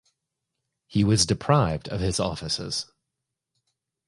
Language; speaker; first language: English; native; English